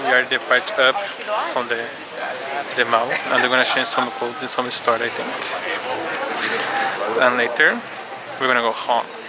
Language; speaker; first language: English; non-native, fluent; Portuguese